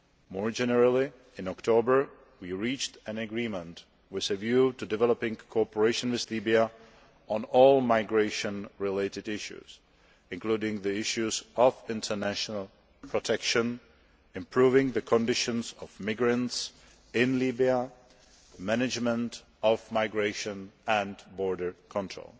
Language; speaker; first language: English; non-native, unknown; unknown